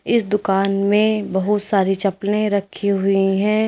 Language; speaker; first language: Hindi; native; Hindi